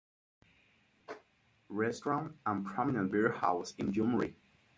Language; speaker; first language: English; non-native, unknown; Spanish